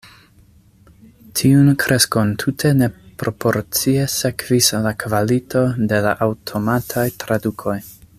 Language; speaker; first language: Esperanto; non-native, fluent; English